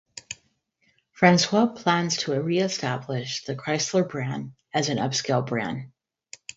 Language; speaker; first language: English; native; English